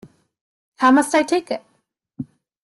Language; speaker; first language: English; native; English